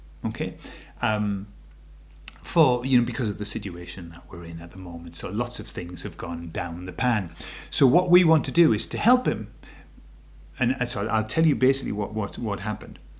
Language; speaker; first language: English; native; English